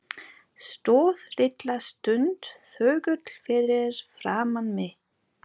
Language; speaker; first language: Icelandic; non-native, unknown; German